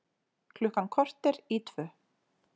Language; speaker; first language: Icelandic; native; Icelandic